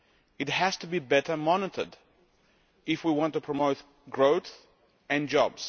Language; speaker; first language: English; non-native, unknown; Lithuanian